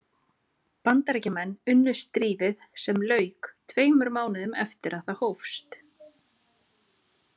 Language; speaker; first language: Icelandic; native; Icelandic